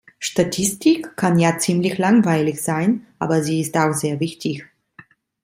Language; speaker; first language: German; non-native, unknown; Italian